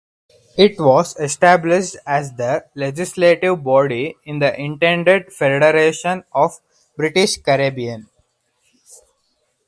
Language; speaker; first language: English; non-native, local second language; Hindi